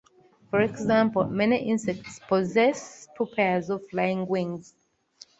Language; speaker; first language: English; non-native, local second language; Ganda